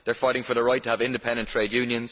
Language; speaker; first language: English; native; English